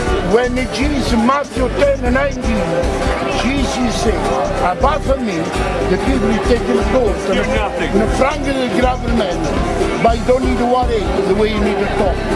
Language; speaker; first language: English; non-native, learner; Italian